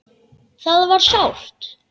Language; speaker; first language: Icelandic; native; Icelandic